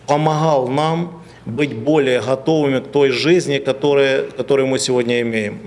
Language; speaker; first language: Russian; non-native, local second language; Ukrainian